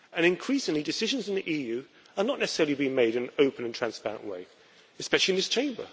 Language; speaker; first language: English; native; English